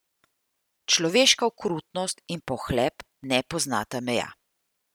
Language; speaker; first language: Slovenian; native; Slovenian